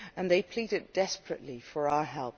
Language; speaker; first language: English; non-native, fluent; Dutch